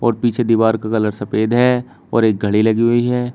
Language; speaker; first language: Hindi; native; Hindi